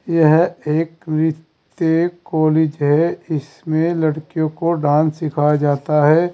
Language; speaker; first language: Hindi; native; Hindi